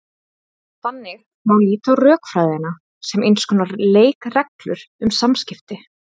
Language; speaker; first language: Icelandic; native; Icelandic